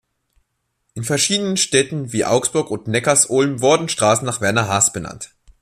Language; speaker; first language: German; native; German